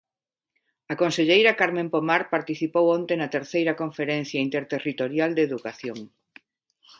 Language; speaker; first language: Galician; non-native, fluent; Spanish